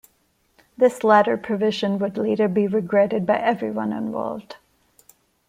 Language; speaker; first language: English; non-native, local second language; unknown